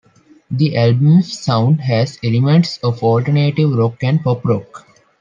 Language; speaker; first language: English; non-native, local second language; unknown